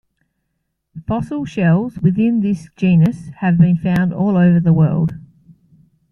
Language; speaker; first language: English; native; English